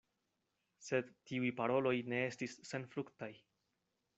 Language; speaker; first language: Esperanto; non-native, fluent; Spanish